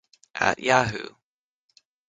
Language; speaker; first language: English; native; English